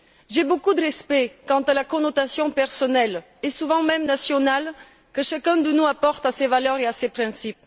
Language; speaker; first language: French; non-native, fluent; Bulgarian